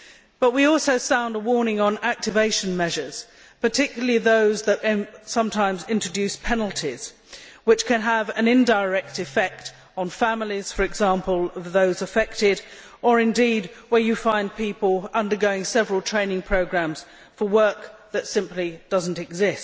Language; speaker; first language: English; native; English